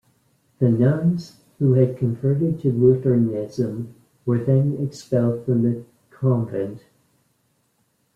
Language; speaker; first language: English; native; English